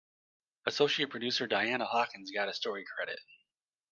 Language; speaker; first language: English; native; English